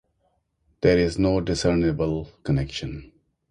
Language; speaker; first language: English; non-native, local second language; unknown